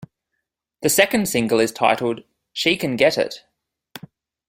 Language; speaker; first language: English; native; English